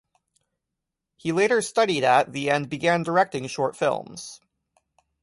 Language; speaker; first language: English; native; English